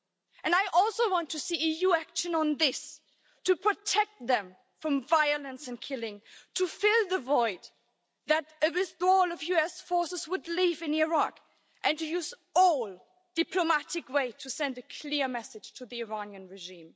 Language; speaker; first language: English; non-native, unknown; German